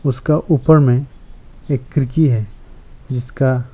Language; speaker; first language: Hindi; non-native, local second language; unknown